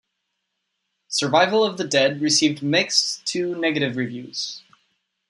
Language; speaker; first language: English; non-native, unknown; Czech